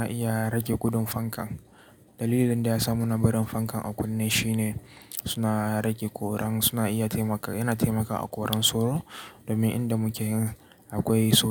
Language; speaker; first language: Hausa; native; Hausa